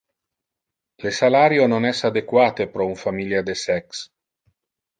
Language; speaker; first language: Interlingua; non-native, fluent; Italian